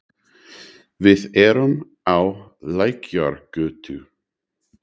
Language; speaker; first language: Icelandic; non-native, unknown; English